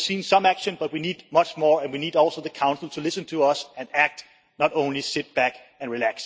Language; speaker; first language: English; non-native, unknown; Danish